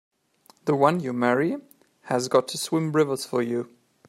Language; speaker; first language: English; native; English